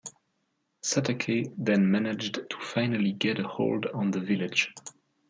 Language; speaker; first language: English; non-native, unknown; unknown